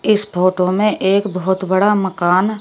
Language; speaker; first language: Hindi; native; Hindi